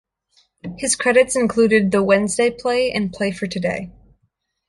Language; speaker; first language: English; native; English